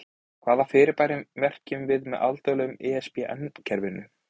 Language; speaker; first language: Icelandic; native; Icelandic